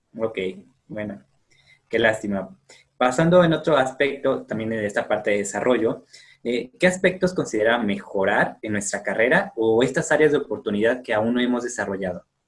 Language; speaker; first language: Spanish; native; Spanish